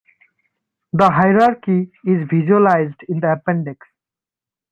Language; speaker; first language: English; non-native, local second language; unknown